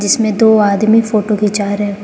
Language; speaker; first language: Hindi; non-native, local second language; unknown